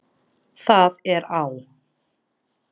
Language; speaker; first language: Icelandic; native; Icelandic